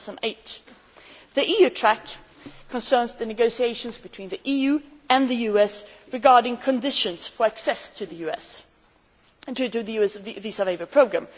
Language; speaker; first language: English; non-native, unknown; Swedish